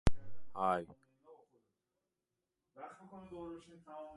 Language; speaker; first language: English; non-native, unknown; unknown